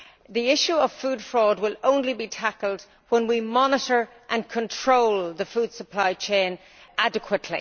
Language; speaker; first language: English; native; English